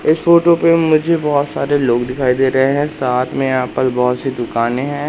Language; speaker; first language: Hindi; native; Hindi